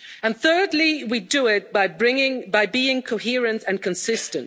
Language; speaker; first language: English; non-native, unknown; Dutch